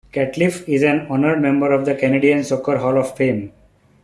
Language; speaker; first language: English; non-native, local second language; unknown